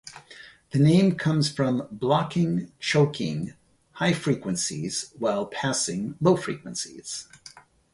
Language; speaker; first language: English; native; English